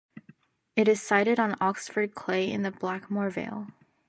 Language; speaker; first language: English; native; English